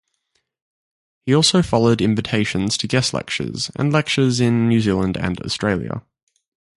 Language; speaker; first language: English; native; English